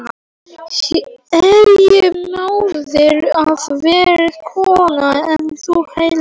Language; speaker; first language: Icelandic; non-native, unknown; Polish